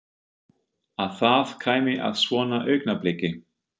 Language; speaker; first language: Icelandic; non-native, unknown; German